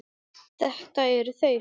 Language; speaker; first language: Icelandic; non-native, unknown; English